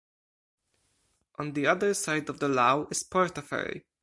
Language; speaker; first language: English; non-native, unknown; Polish